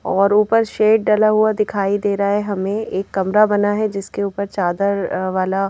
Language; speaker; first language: Hindi; native; Hindi